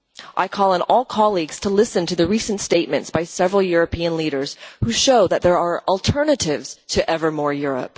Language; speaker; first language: English; non-native, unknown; Dutch